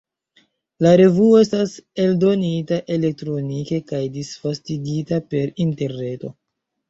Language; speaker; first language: Esperanto; non-native, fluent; Chinese